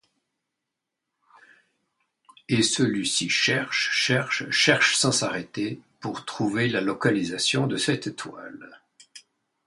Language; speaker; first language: French; native; French